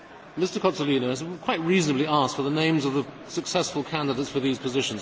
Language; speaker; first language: English; native; English